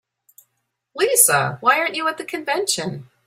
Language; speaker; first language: English; native; English